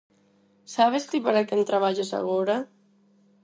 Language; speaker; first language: Galician; non-native, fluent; Spanish